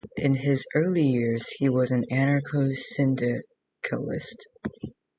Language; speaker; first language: English; native; English